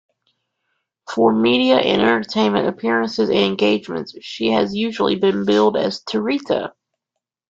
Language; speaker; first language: English; native; English